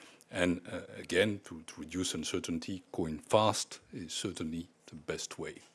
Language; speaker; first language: English; non-native, fluent; French